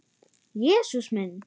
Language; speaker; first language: Icelandic; non-native, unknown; German